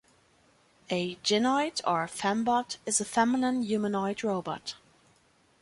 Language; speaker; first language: English; non-native, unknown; German